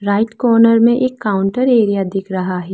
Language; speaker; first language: Hindi; non-native, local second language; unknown